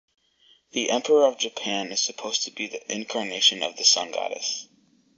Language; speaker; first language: English; native; English